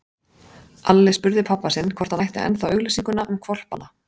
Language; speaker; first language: Icelandic; native; Icelandic